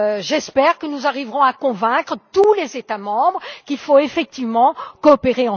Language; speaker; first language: French; native; French